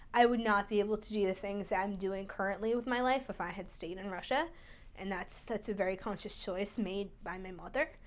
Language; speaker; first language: English; early bilingual, other home language; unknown